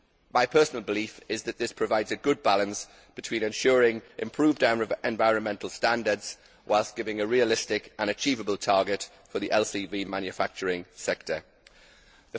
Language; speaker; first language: English; native; English